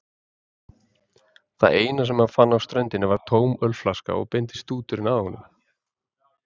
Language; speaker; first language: Icelandic; native; Icelandic